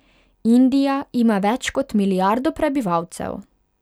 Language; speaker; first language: Slovenian; non-native, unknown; Hungarian